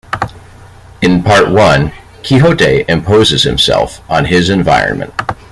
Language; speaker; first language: English; native; English